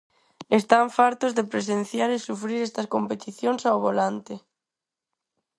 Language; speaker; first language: Galician; non-native, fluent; Spanish